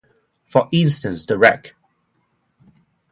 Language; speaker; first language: English; non-native, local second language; Cantonese